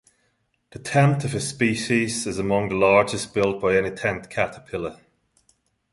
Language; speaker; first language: English; non-native, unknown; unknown